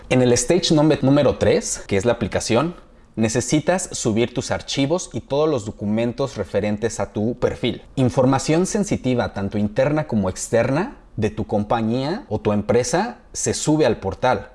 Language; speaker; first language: Spanish; native; Spanish